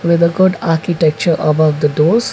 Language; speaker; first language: English; non-native, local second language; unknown